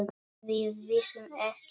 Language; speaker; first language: Icelandic; non-native, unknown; Polish